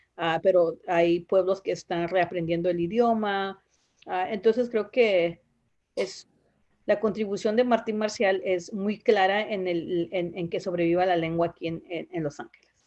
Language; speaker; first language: Spanish; non-native, local second language; Zapotec